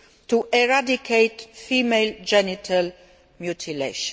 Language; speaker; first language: English; non-native, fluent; Luxembourgish